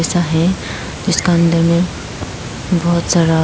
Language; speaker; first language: Hindi; non-native, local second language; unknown